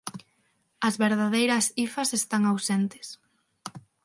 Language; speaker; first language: Galician; non-native, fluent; Spanish